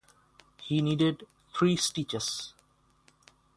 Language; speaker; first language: English; non-native, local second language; Bangla